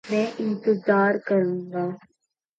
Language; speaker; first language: English; non-native, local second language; Punjabi